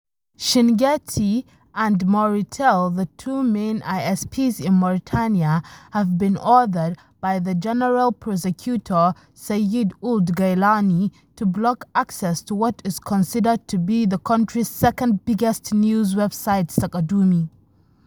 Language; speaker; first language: English; non-native, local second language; Hausa